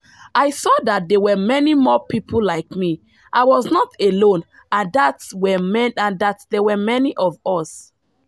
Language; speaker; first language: English; non-native, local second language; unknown